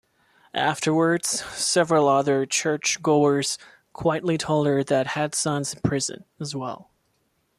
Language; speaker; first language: English; non-native, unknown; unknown